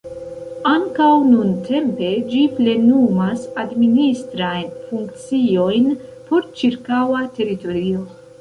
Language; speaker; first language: Esperanto; non-native, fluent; Central Kurdish